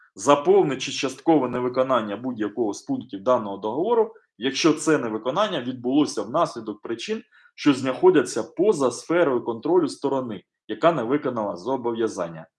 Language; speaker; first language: Ukrainian; non-native, local second language; Russian